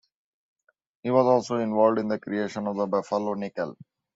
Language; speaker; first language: English; non-native, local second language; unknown